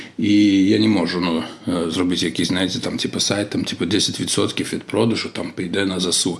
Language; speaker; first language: Ukrainian; non-native, local second language; Russian